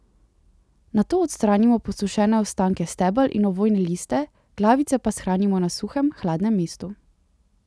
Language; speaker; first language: Slovenian; native; Slovenian